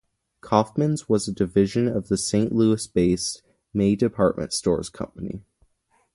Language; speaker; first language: English; native; English